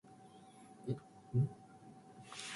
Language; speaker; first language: English; non-native, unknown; Japanese